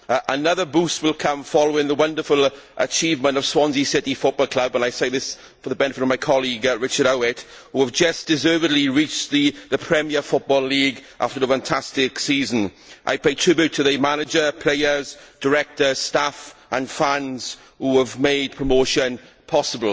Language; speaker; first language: English; native; English